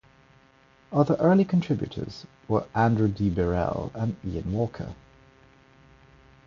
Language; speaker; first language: English; non-native, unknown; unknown